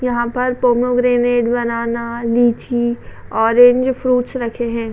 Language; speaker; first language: Hindi; native; Hindi